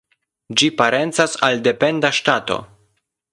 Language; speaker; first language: Esperanto; non-native, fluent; Polish